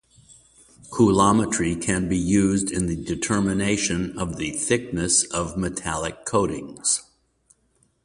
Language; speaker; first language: English; native; English